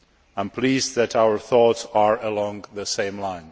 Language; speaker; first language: English; non-native, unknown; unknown